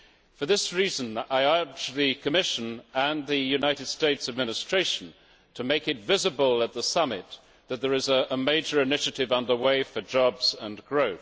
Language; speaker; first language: English; native; English